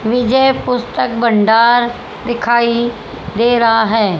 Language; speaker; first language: Hindi; native; Hindi